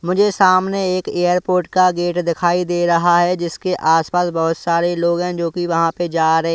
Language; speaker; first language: Hindi; non-native, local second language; Punjabi